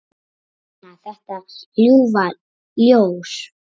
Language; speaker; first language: Icelandic; native; Icelandic